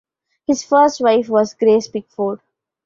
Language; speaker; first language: English; non-native, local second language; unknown